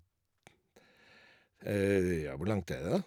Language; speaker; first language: Norwegian; native; Norwegian